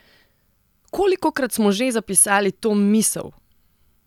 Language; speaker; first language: Slovenian; non-native, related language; Serbian